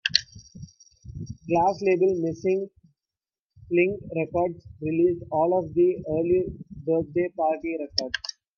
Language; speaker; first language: English; non-native, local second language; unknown